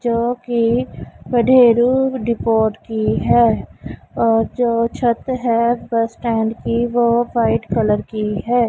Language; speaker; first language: Hindi; non-native, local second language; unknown